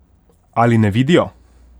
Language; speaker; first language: Slovenian; non-native, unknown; Hungarian